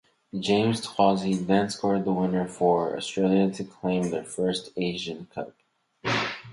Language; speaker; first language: English; native; English